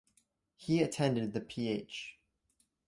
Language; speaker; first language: English; native; English